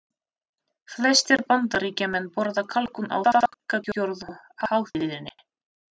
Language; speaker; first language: Icelandic; non-native, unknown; Russian